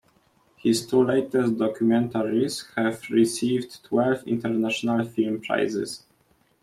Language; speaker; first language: English; non-native, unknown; Polish